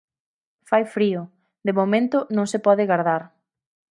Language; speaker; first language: Galician; native; Galician